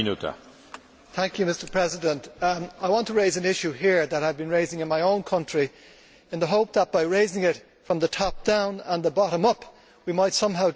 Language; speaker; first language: English; native; English